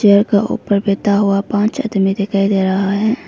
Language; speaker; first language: Hindi; non-native, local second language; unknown